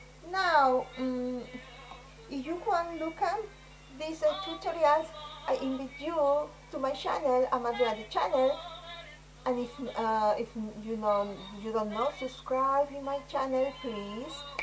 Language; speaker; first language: English; non-native, learner; Spanish